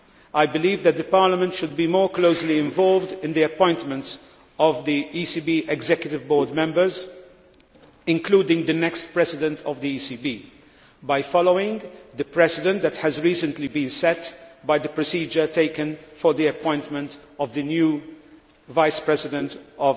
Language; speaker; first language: English; non-native, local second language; Maltese